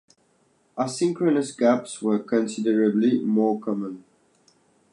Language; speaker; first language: English; native; English